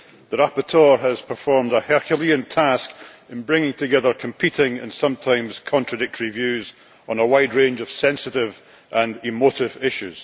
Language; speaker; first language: English; native; English